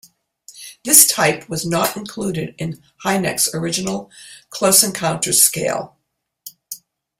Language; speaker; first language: English; native; English